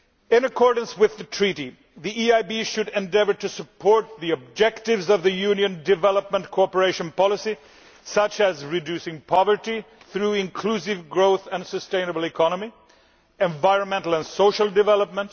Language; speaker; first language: English; non-native, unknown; Swedish